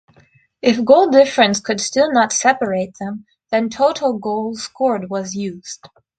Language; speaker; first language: English; non-native, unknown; Russian